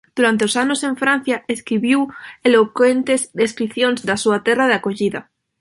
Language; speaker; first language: Galician; non-native, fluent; Spanish